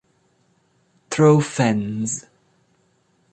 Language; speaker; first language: English; non-native, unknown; German